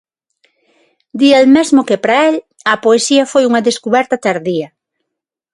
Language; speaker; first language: Galician; non-native, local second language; Spanish